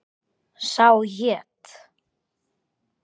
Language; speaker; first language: Icelandic; native; Icelandic